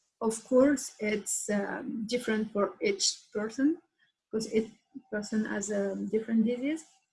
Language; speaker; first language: English; non-native, learner; French